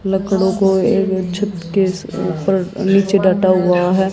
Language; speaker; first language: Hindi; native; Hindi